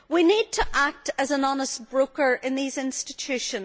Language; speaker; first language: English; native; English